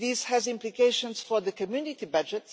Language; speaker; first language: English; non-native, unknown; Portuguese